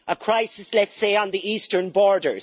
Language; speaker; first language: English; native; English